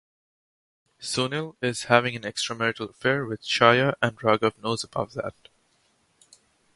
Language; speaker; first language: English; non-native, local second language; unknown